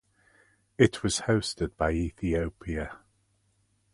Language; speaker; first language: English; native; English